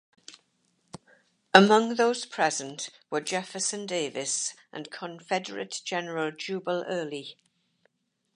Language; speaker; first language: English; native; English